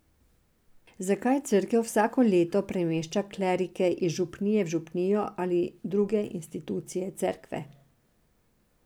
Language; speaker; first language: Slovenian; non-native, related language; Serbian